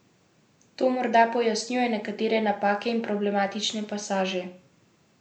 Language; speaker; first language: Slovenian; native; Slovenian